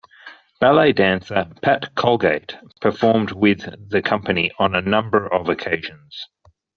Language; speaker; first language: English; native; English